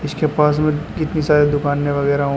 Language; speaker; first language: Hindi; native; Hindi